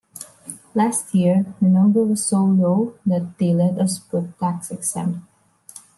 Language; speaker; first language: English; non-native, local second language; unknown